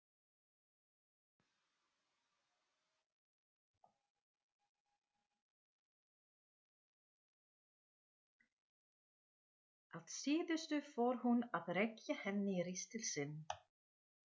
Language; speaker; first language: Icelandic; non-native, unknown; Dutch